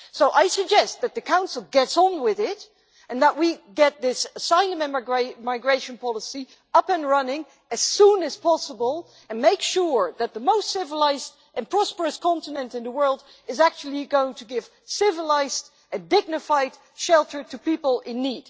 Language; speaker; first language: English; non-native, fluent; Dutch